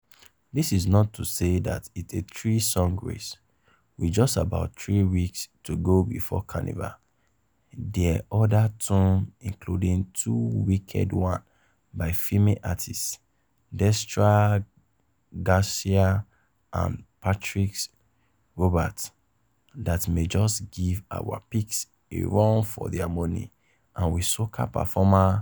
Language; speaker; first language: English; non-native, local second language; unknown